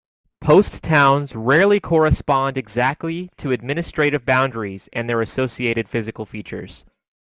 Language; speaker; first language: English; native; English